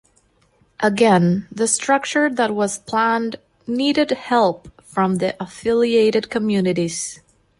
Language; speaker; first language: English; non-native, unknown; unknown